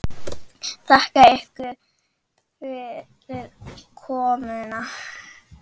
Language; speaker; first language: Icelandic; native; Icelandic